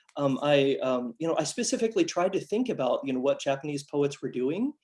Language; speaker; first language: English; native; English